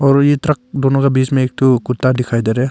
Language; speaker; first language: Hindi; non-native, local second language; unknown